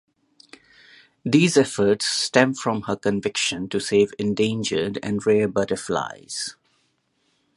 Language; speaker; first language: English; non-native, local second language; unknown